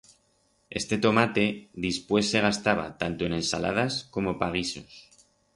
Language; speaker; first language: Aragonese; non-native, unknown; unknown